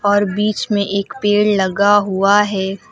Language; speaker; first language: Hindi; native; Hindi